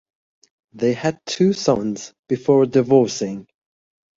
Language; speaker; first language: English; non-native, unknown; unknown